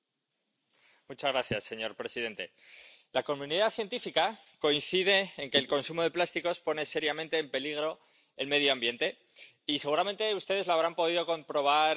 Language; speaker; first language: English; native; English